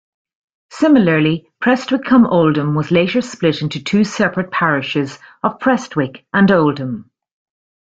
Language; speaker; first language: English; native; English